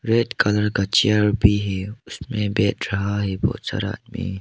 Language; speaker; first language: Hindi; non-native, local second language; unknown